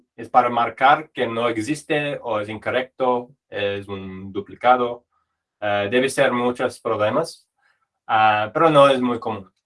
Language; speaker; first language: Spanish; non-native, fluent; English